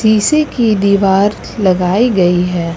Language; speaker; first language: Hindi; native; Hindi